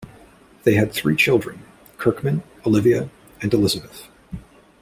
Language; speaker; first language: English; native; English